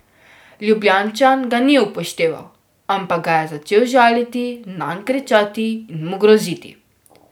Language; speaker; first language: Slovenian; native; Slovenian